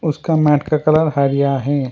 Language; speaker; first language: Hindi; non-native, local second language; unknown